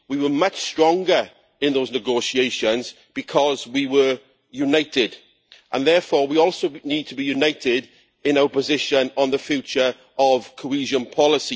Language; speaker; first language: English; native; English